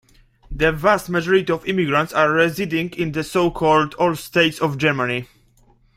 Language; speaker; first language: English; native; English